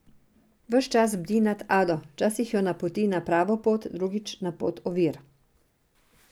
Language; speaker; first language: Slovenian; non-native, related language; Serbian